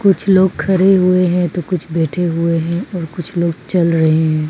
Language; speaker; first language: Hindi; non-native, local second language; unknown